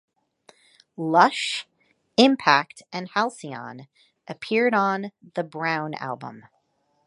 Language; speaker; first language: English; native; English